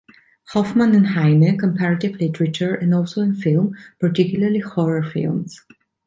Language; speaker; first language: English; non-native, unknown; Italian